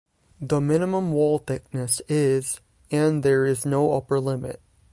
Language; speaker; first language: English; native; English